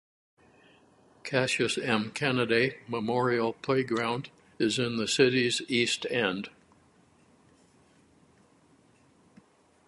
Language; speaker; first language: English; native; English